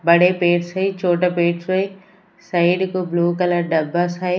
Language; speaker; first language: Hindi; non-native, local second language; Punjabi